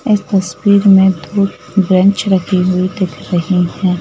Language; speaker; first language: Hindi; native; Hindi